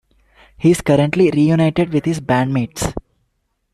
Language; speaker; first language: English; non-native, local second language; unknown